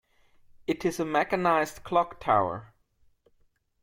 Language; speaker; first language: English; non-native, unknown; German